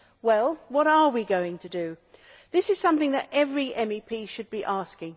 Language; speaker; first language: English; native; English